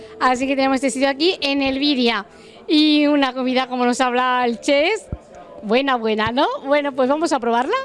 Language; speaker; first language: Spanish; native; Spanish